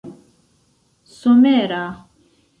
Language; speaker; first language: Esperanto; non-native, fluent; Central Kurdish